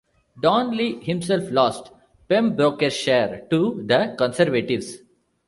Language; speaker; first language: English; non-native, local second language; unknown